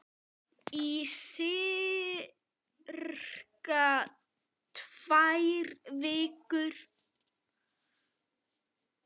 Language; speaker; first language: Icelandic; native; Icelandic